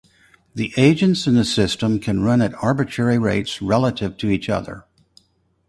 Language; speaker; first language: English; native; English